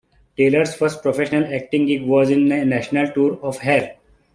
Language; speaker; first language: English; non-native, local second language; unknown